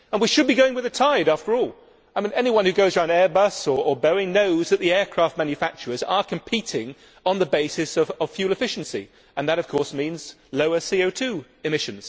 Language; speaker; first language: English; native; English